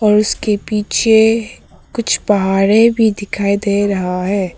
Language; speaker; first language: Hindi; non-native, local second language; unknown